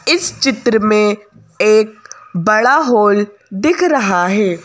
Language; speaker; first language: Hindi; native; Hindi